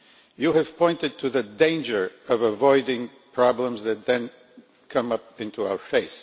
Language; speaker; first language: English; non-native, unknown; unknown